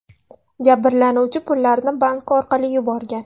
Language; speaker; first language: Uzbek; non-native, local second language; Russian